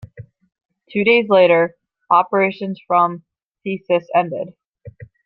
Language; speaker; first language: English; native; English